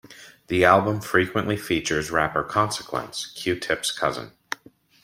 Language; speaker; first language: English; native; English